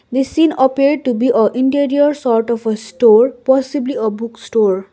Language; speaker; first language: English; non-native, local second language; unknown